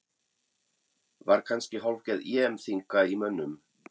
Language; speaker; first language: Icelandic; non-native, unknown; German